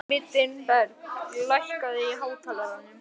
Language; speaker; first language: Icelandic; native; Icelandic